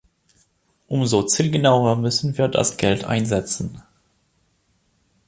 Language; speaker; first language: German; non-native, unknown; French